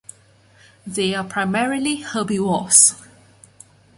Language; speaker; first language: English; non-native, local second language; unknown